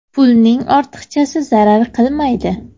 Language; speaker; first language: Uzbek; native; Uzbek